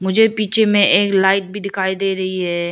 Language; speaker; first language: Hindi; non-native, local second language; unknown